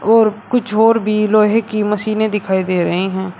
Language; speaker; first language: Hindi; native; Hindi